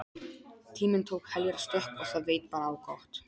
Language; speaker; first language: Icelandic; non-native, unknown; Polish